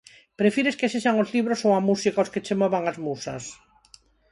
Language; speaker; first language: Galician; non-native, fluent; Spanish